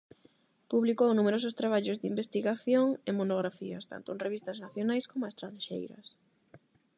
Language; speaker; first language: Galician; non-native, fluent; Spanish